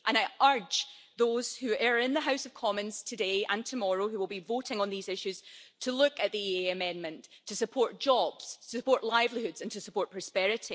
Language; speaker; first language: English; native; English